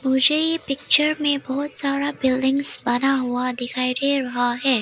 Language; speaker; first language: Hindi; early bilingual, other home language; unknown